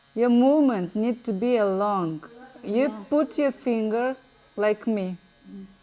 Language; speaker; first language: English; non-native, learner; Russian